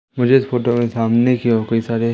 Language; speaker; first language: Hindi; native; Hindi